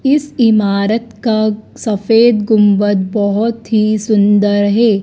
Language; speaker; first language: Hindi; native; Hindi